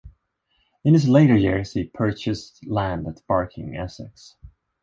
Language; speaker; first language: English; non-native, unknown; Swedish